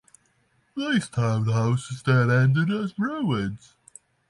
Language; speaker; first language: English; non-native, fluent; Norwegian